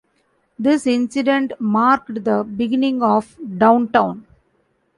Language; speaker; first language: English; non-native, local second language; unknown